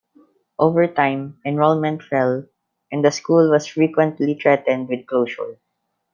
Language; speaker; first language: English; non-native, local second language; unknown